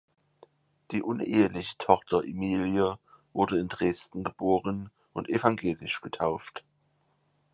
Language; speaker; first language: German; native; German